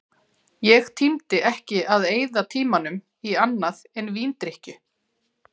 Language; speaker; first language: Icelandic; native; Icelandic